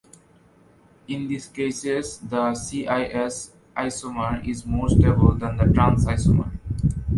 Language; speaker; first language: English; non-native, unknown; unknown